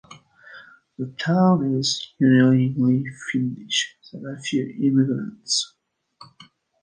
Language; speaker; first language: English; native; English